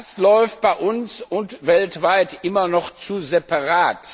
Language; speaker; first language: German; non-native, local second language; Luxembourgish